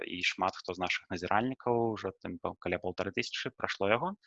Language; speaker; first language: Belarusian; non-native, local second language; Russian